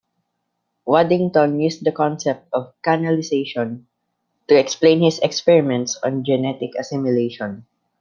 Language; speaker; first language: English; non-native, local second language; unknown